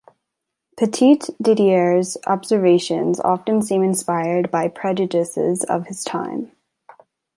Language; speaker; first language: English; native; English